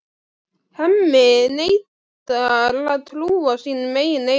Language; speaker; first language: Icelandic; native; Icelandic